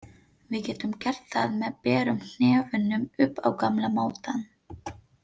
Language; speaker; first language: Icelandic; non-native, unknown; Filipino